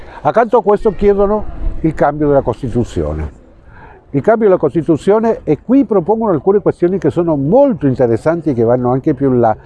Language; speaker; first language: Italian; non-native, fluent; Spanish